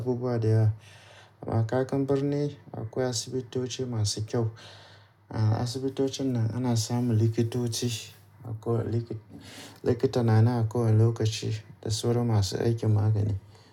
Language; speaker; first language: Hausa; native; Hausa